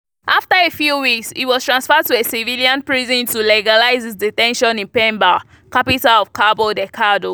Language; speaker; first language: English; non-native, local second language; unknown